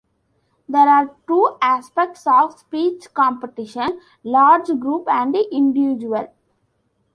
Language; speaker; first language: English; non-native, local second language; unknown